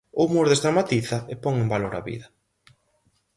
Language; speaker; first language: Galician; native; Galician